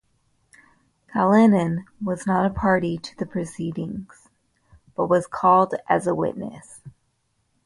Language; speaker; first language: English; native; English